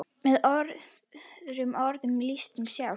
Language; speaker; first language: Icelandic; native; Icelandic